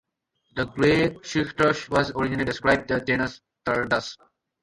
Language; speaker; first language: English; native; English